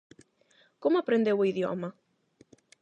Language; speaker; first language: Galician; non-native, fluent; Spanish